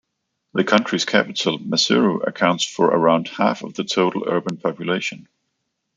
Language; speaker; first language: English; non-native, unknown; Danish